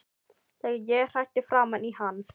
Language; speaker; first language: Icelandic; non-native, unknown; Filipino